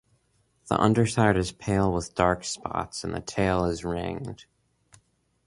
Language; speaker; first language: English; native; English